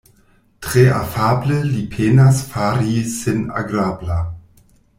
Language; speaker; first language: Esperanto; non-native, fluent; German